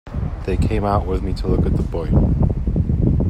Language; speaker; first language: English; non-native, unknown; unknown